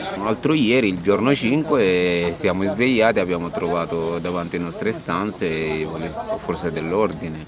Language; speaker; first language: Italian; non-native, fluent; Arabic